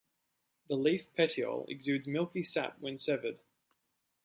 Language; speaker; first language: English; native; English